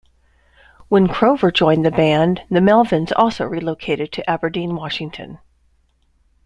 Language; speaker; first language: English; native; English